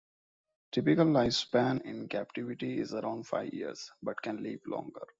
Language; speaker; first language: English; non-native, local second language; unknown